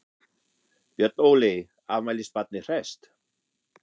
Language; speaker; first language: Icelandic; non-native, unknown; German